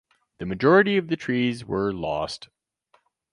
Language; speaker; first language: English; native; English